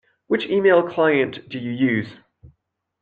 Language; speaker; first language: English; non-native, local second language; French